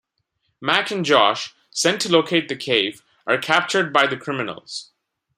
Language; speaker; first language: English; non-native, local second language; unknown